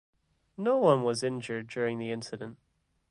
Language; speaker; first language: English; native; English